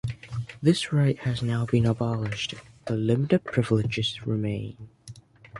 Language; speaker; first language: English; native; English